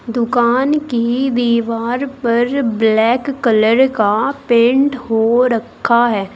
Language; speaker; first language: Hindi; native; Hindi